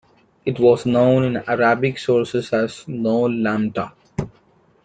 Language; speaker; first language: English; non-native, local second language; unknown